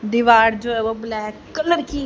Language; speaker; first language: Hindi; native; Hindi